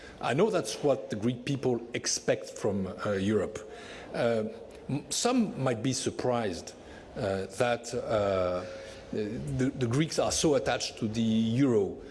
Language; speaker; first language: English; non-native, fluent; French